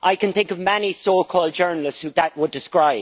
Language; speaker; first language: English; native; English